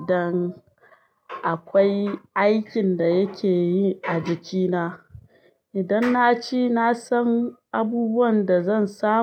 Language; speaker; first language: Hausa; non-native, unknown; Yoruba